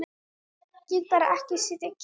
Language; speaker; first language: Icelandic; native; Icelandic